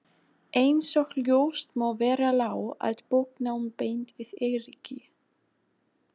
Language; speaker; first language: Icelandic; non-native, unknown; German